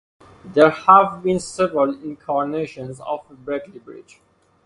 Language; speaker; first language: English; non-native, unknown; Persian